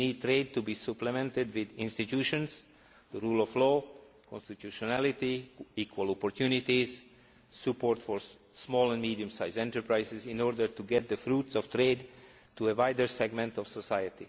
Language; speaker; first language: English; non-native, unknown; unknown